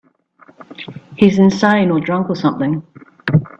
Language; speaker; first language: English; native; English